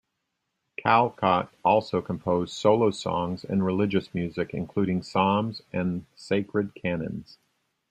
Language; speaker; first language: English; native; English